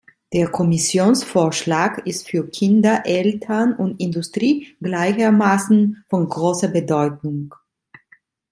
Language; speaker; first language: German; non-native, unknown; Italian